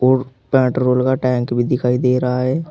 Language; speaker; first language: Hindi; native; Hindi